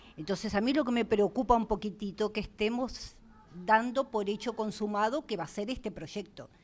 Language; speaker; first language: Spanish; native; Spanish